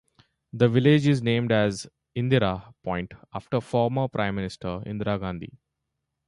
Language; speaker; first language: English; non-native, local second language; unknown